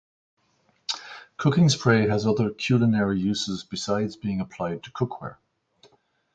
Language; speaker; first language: English; native; English